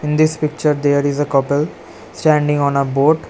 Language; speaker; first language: English; non-native, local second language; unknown